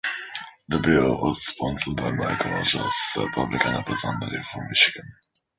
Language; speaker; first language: English; native; English